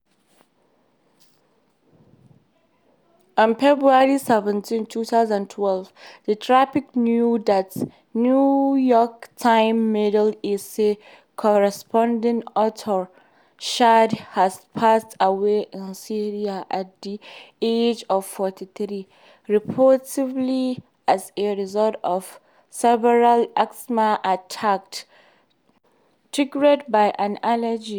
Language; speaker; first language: English; non-native, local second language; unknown